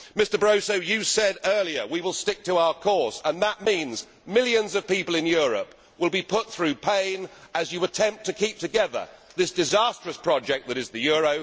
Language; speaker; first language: English; native; English